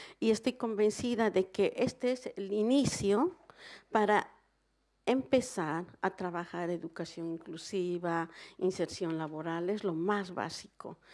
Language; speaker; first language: Spanish; native; Spanish